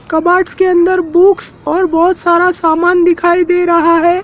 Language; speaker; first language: Hindi; native; Hindi